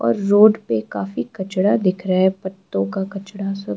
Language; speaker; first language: Hindi; non-native, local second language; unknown